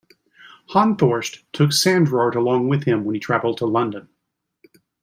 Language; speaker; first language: English; native; English